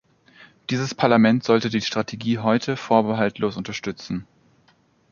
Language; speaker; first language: German; native; German